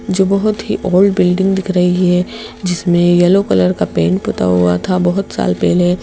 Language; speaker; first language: Hindi; native; Hindi